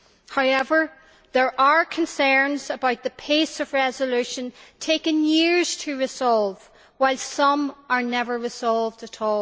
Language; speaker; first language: English; native; English